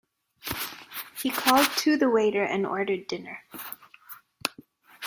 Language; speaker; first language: English; non-native, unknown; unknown